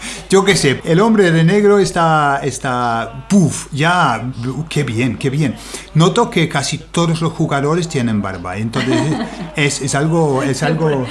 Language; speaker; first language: Spanish; non-native, fluent; English